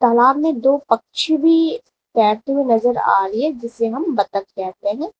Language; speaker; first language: Hindi; native; Hindi